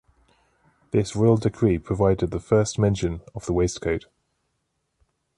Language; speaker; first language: English; native; English